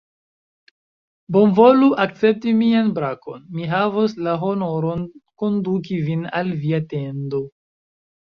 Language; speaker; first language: Esperanto; non-native, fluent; Chinese